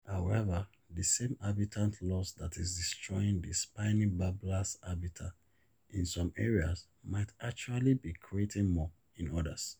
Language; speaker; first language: English; non-native, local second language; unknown